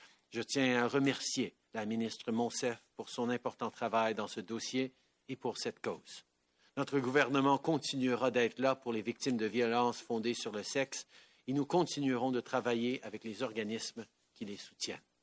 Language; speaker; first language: French; early bilingual, heritage; French